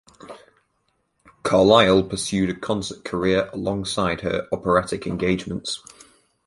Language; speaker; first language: English; native; English